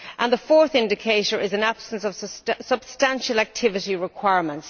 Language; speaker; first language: English; native; English